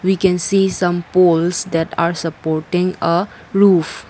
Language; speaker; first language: English; non-native, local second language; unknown